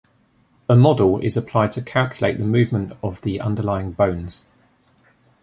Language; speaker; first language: English; native; English